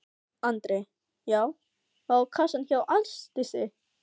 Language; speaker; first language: Icelandic; non-native, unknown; Filipino